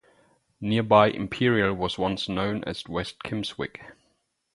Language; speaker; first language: English; non-native, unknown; German